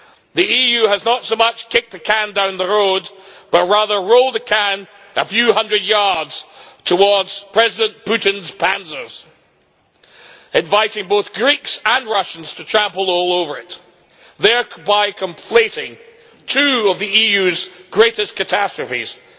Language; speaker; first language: English; native; English